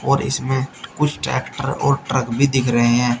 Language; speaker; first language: Hindi; native; Hindi